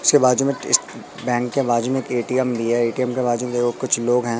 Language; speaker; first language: Hindi; native; Hindi